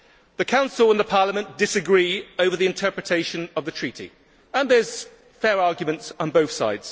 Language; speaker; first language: English; native; English